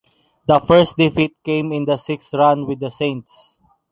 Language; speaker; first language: English; non-native, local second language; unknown